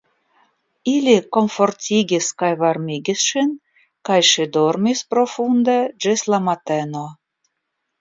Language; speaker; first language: Esperanto; non-native, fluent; Russian